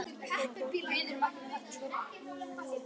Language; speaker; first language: Icelandic; native; Icelandic